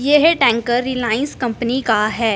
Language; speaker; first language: Hindi; non-native, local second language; Punjabi